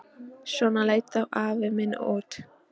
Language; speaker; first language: Icelandic; non-native, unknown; Polish